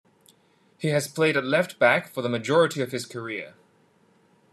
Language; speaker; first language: English; non-native, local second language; Cantonese